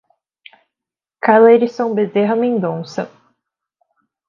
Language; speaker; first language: Portuguese; native; Portuguese